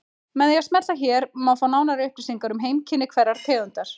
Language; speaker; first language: Icelandic; native; Icelandic